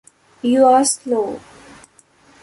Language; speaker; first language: English; non-native, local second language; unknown